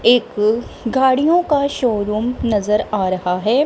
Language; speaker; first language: Hindi; non-native, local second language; Punjabi